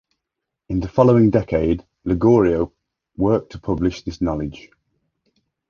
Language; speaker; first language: English; native; English